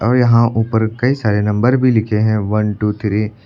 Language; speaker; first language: Hindi; native; Hindi